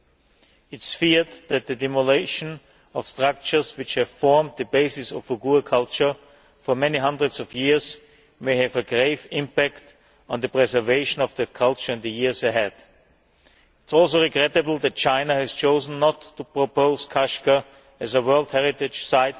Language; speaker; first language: English; non-native, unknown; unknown